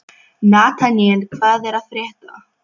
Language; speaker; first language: Icelandic; non-native, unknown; Polish